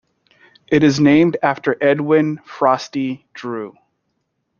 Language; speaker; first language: English; native; English